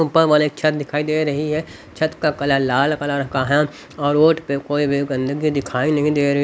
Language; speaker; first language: Hindi; native; Hindi